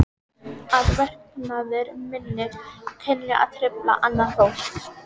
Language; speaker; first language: Icelandic; native; Icelandic